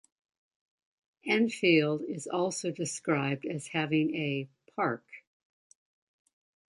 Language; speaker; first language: English; native; English